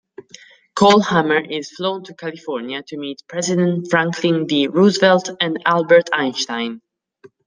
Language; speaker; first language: English; non-native, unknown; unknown